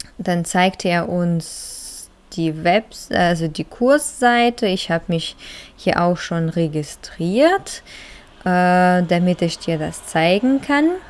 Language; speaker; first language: German; non-native, fluent; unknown